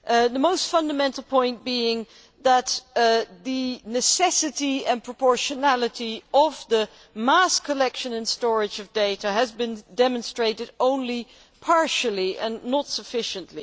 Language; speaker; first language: English; non-native, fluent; Dutch